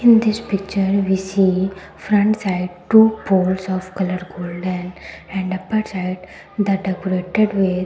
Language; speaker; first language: English; non-native, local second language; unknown